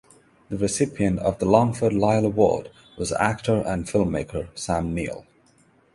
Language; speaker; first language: English; non-native, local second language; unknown